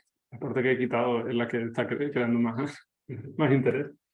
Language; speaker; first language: Spanish; native; Spanish